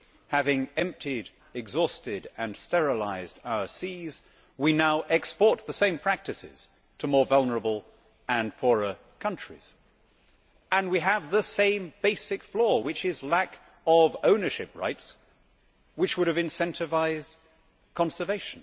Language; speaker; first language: English; native; English